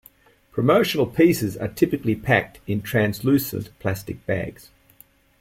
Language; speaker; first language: English; native; English